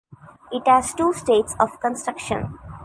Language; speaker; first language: English; non-native, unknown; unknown